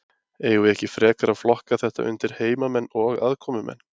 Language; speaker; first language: Icelandic; native; Icelandic